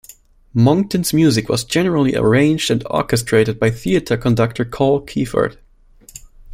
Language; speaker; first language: English; non-native, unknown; German